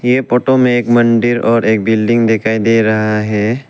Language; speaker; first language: Hindi; non-native, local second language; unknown